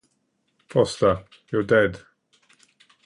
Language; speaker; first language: English; native; English